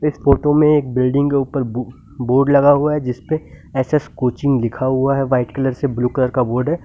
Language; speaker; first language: Hindi; native; Hindi